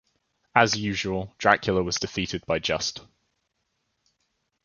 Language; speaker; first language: English; native; English